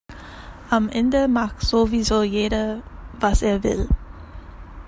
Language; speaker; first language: German; non-native, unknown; English